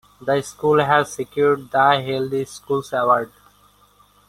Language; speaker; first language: English; non-native, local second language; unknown